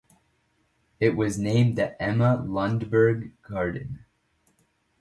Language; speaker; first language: English; native; English